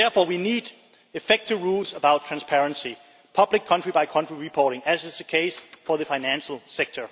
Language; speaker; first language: English; non-native, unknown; Danish